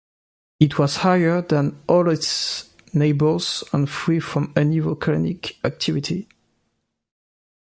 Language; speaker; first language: English; non-native, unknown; French